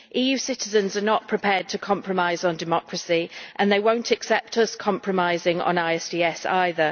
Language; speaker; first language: English; native; English